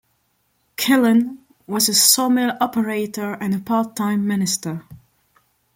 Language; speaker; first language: English; non-native, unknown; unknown